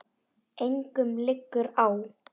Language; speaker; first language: Icelandic; non-native, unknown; Polish